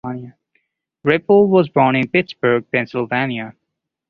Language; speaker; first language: English; non-native, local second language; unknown